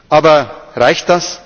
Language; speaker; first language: German; native; German